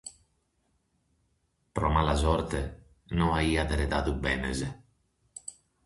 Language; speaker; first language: Sardinian; native; Sardinian